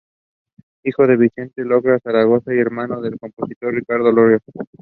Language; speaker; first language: English; non-native, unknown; Spanish